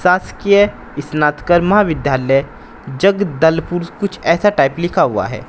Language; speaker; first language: Hindi; native; Hindi